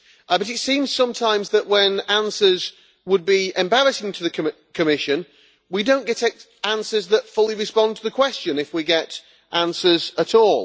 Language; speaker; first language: English; native; English